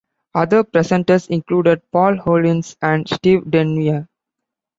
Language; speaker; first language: English; non-native, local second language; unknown